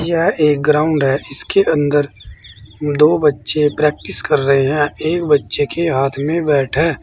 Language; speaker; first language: Hindi; native; Hindi